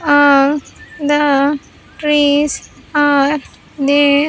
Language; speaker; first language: English; non-native, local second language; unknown